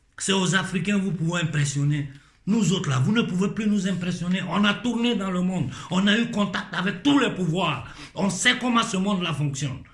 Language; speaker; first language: French; non-native, local second language; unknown